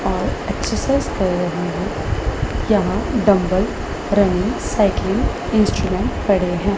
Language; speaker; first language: Hindi; non-native, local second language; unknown